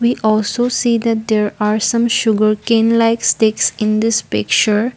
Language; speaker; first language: English; non-native, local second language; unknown